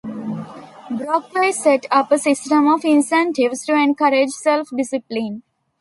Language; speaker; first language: English; non-native, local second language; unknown